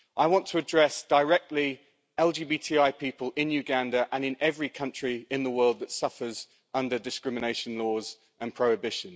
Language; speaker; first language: English; native; English